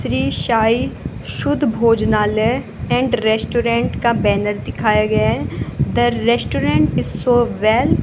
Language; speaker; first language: Hindi; native; Hindi